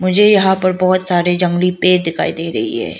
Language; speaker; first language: Hindi; non-native, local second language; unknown